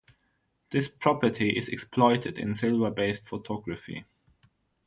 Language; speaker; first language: English; non-native, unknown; German